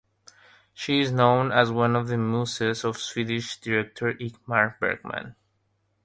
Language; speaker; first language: English; non-native, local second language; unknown